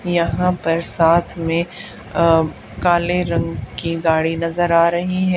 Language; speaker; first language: Hindi; native; Hindi